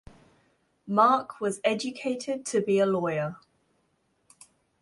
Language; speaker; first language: English; non-native, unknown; German